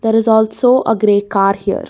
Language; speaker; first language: English; non-native, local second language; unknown